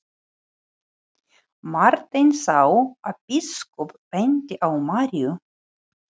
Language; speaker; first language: Icelandic; non-native, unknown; Ukrainian